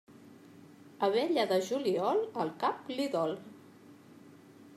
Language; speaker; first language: Catalan; native; Catalan